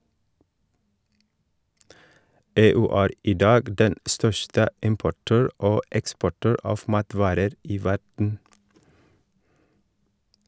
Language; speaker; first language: Norwegian; non-native, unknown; Oromo